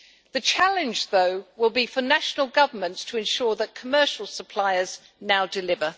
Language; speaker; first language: English; native; English